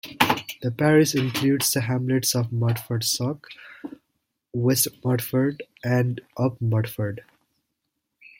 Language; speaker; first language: English; native; English